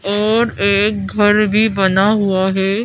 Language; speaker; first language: Hindi; native; Hindi